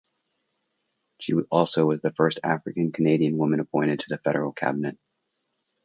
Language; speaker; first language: English; native; English